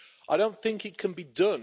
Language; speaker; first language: English; native; English